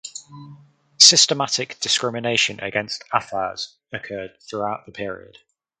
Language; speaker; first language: English; native; English